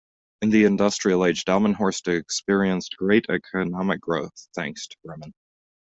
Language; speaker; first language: English; native; English